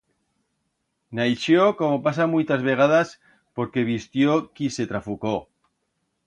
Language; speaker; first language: Aragonese; native; Aragonese